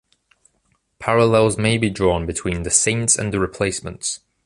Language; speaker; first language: English; native; English